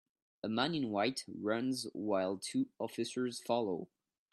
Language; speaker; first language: English; non-native, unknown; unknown